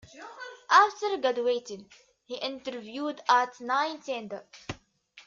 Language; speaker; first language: English; native; English